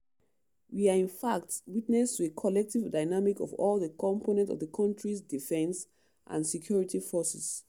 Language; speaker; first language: English; non-native, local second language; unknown